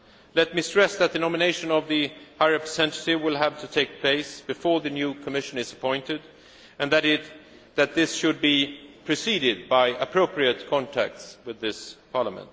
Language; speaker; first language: English; non-native, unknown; Swedish